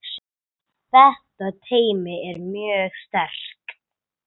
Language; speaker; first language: Icelandic; non-native, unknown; English